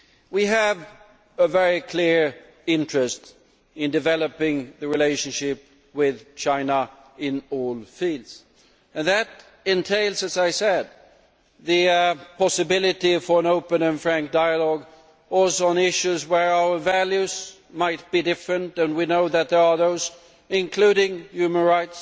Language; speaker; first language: English; non-native, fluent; Swedish